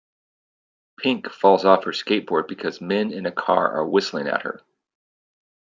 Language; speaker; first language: English; native; English